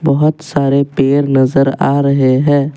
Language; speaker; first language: Hindi; non-native, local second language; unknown